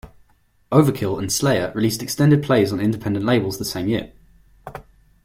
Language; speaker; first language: English; non-native, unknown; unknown